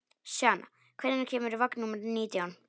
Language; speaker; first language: Icelandic; non-native, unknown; Polish